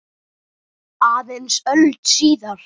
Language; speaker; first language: Icelandic; native; Icelandic